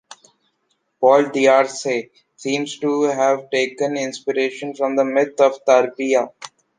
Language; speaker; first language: English; non-native, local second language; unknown